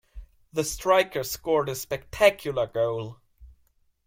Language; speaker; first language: English; non-native, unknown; German